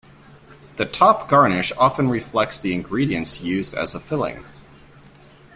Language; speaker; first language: English; native; English